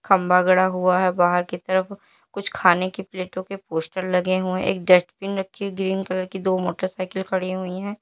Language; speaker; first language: Hindi; native; Hindi